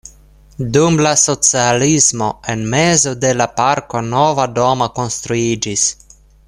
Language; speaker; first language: Esperanto; non-native, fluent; Russian